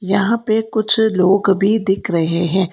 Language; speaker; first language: Hindi; non-native, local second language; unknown